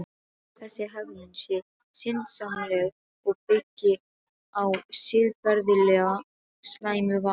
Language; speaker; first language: Icelandic; non-native, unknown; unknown